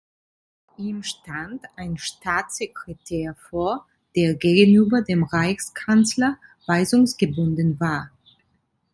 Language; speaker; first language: German; non-native, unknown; Italian